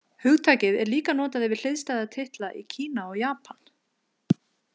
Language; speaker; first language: Icelandic; native; Icelandic